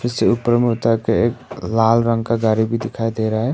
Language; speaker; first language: Hindi; non-native, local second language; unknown